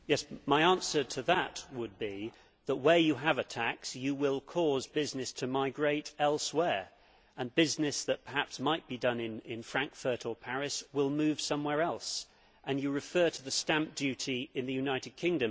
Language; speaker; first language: English; native; English